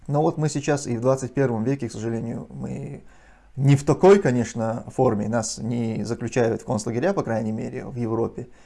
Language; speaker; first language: Russian; non-native, local second language; Chechen